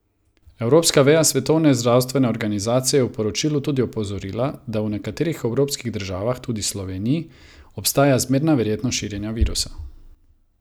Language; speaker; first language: Slovenian; non-native, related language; Croatian